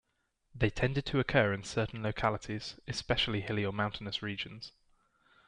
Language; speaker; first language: English; native; English